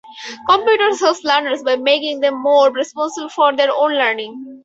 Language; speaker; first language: English; native; English